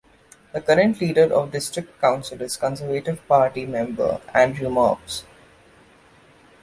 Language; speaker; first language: English; non-native, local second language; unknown